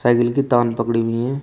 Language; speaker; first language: Hindi; native; Hindi